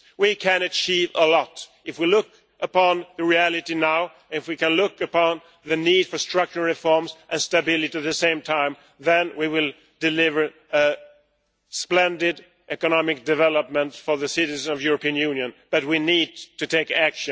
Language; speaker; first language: English; non-native, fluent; Swedish